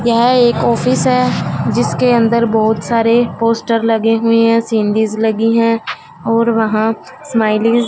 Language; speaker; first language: Hindi; non-native, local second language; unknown